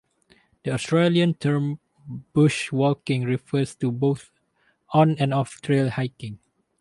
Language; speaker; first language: English; non-native, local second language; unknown